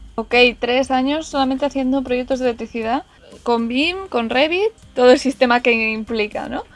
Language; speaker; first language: Spanish; native; Spanish